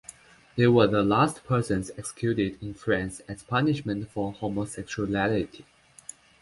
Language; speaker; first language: English; non-native, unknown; Chinese